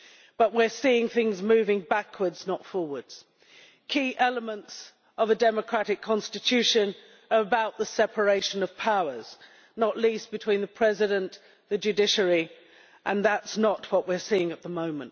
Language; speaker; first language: English; native; English